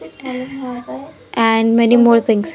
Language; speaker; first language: English; non-native, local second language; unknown